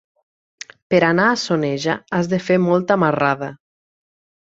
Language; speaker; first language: Catalan; native; Catalan